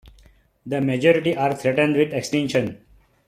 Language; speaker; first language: English; non-native, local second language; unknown